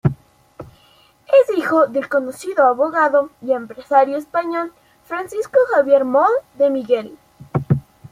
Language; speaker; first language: Spanish; native; Spanish